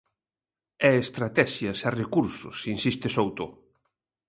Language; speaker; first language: Galician; native; Galician